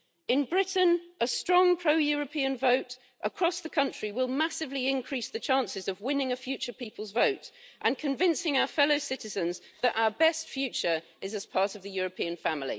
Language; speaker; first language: English; native; English